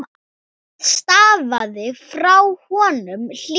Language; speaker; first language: Icelandic; non-native, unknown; Thai